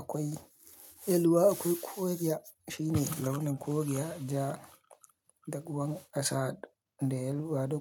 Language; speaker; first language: Hausa; native; Hausa